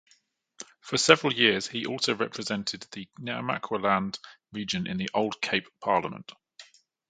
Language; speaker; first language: English; native; English